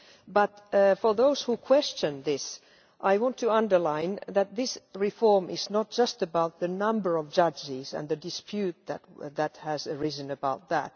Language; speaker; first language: English; non-native, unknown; Finnish